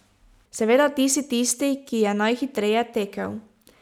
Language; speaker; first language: Slovenian; native; Slovenian